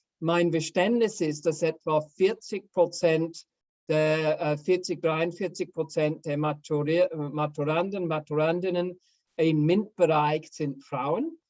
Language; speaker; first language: German; non-native, fluent; English